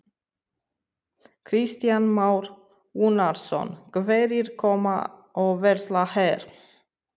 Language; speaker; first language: Icelandic; non-native, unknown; Romanian